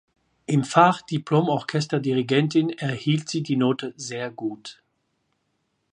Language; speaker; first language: German; non-native, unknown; French